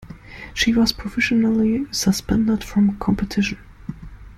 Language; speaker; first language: English; non-native, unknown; German